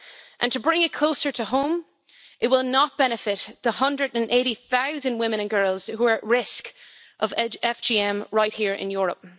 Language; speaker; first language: English; native; English